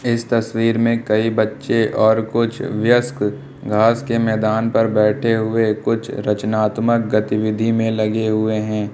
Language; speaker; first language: Hindi; native; Hindi